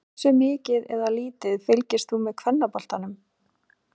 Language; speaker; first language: Icelandic; native; Icelandic